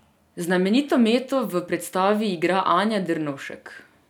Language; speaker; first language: Slovenian; non-native, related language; Serbian